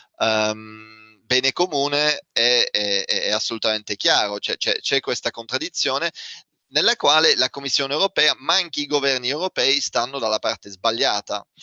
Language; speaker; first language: Italian; non-native, fluent; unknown